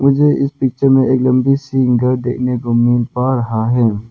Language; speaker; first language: Hindi; early bilingual, other home language; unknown